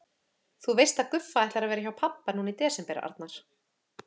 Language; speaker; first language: Icelandic; native; Icelandic